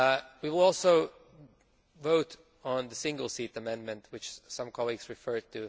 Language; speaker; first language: English; non-native, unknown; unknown